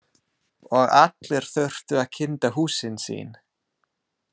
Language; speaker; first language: Icelandic; non-native, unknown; English